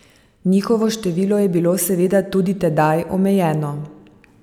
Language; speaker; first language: Slovenian; native; Slovenian